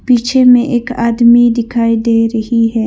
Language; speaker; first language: Hindi; non-native, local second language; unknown